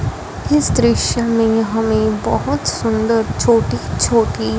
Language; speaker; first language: Hindi; non-native, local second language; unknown